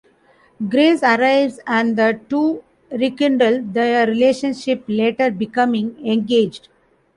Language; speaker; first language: English; non-native, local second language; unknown